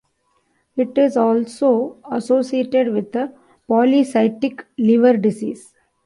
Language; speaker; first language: English; non-native, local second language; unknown